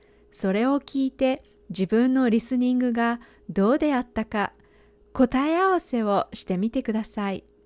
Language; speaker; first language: Japanese; native; Japanese